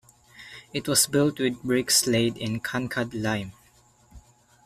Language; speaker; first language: English; non-native, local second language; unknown